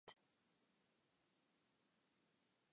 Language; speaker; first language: English; non-native, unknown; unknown